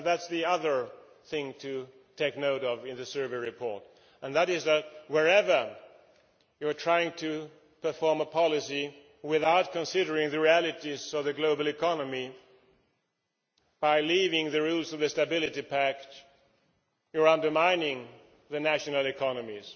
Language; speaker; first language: English; non-native, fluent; Swedish